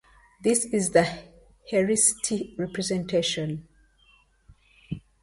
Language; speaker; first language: English; native; English